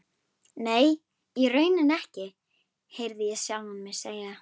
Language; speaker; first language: Icelandic; native; Icelandic